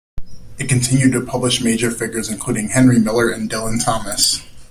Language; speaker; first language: English; native; English